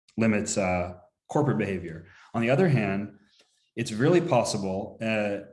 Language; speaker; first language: English; native; English